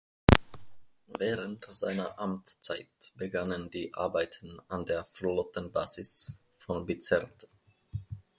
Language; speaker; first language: German; non-native, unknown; Finnish